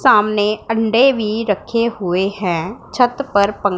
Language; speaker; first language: Hindi; non-native, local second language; Punjabi